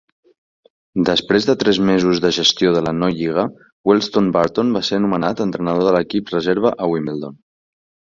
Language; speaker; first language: Catalan; native; Catalan